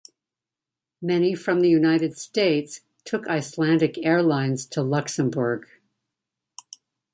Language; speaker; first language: English; native; English